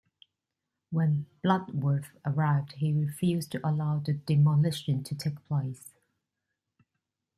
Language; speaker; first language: English; non-native, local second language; Cantonese